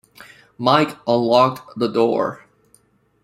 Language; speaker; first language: English; non-native, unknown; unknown